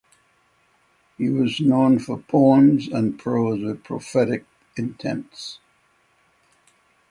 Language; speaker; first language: English; native; English